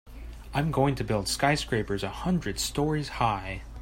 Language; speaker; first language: English; native; English